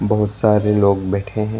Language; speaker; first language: Hindi; non-native, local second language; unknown